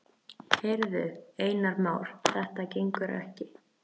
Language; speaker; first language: Icelandic; native; Icelandic